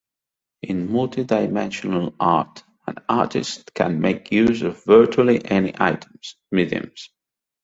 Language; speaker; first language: English; non-native, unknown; Catalan